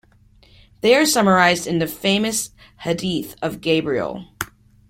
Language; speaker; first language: English; native; English